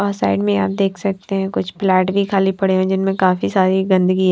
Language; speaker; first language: Hindi; non-native, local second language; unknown